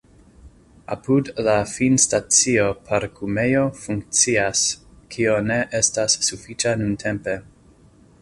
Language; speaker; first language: Esperanto; non-native, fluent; English